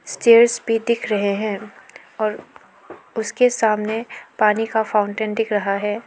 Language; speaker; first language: Hindi; early bilingual, other home language; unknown